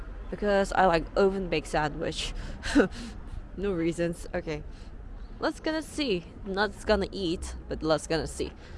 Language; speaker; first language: English; non-native, fluent; Korean